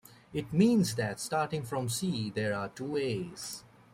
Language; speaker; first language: English; native; English